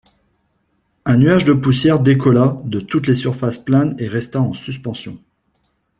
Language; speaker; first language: French; non-native, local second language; Malagasy